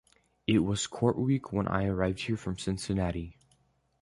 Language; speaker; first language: English; native; English